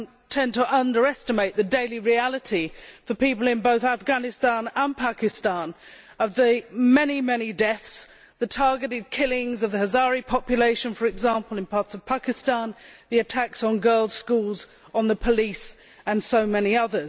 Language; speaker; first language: English; native; English